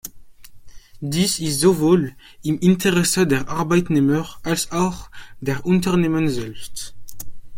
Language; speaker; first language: German; non-native, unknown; French